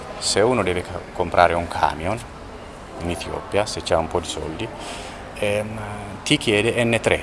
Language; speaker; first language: Italian; non-native, fluent; Amharic